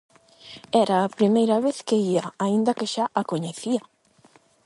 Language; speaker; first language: Galician; non-native, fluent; Spanish